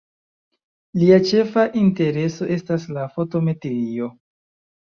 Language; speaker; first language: Esperanto; non-native, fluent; Chinese